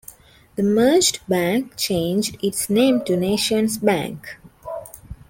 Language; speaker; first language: English; non-native, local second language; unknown